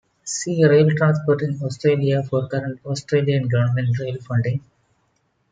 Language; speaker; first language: English; non-native, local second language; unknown